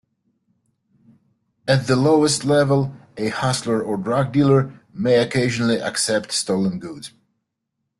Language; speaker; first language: English; native; English